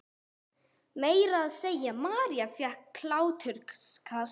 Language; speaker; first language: Icelandic; non-native, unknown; English